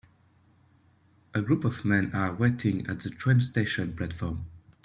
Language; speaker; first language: English; native; English